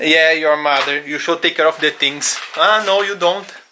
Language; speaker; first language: English; non-native, learner; Portuguese